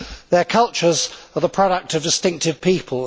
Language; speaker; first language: English; native; English